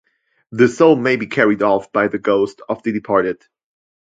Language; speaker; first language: English; non-native, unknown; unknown